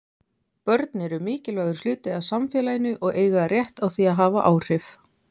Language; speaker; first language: Icelandic; native; Icelandic